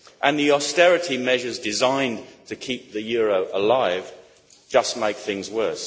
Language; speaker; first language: English; native; English